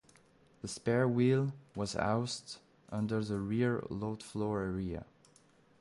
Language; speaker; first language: English; non-native, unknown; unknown